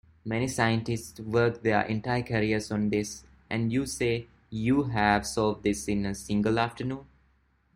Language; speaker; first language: English; non-native, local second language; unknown